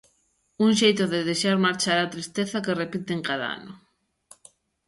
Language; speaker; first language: Galician; native; Galician